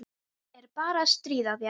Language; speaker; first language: Icelandic; non-native, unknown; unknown